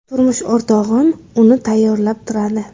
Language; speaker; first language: Uzbek; native; Uzbek